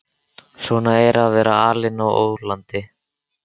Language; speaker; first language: Icelandic; native; Icelandic